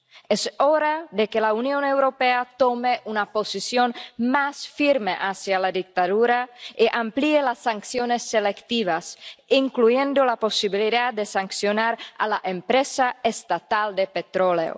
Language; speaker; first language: Spanish; non-native, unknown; Czech